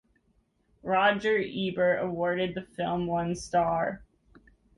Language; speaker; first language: English; native; English